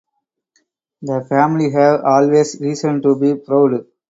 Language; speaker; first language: English; non-native, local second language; Tamil